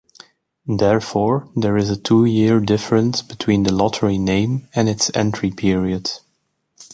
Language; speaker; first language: English; native; English